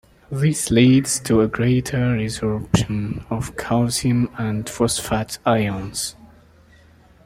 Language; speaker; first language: English; native; English